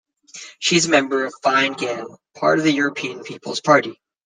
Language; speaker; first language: English; native; English